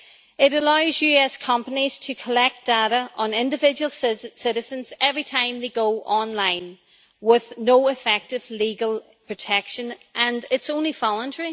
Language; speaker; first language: English; native; English